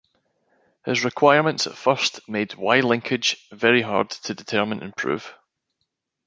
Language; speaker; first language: English; native; English